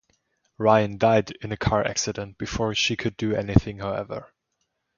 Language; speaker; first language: English; non-native, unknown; German